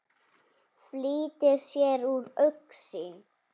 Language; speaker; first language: Icelandic; native; Icelandic